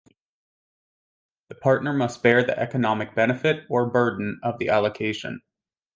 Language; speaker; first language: English; native; English